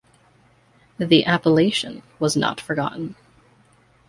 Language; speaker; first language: English; native; English